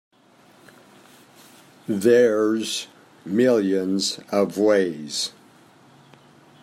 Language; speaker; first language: English; native; English